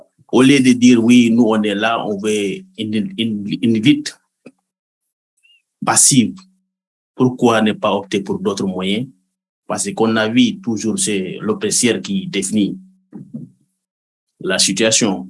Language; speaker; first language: French; non-native, local second language; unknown